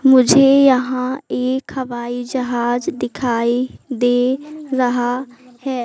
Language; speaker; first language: Hindi; native; Hindi